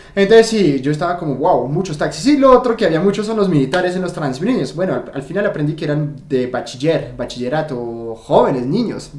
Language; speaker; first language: Spanish; non-native, fluent; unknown